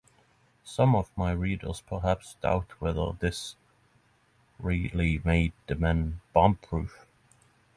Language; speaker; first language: English; non-native, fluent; Norwegian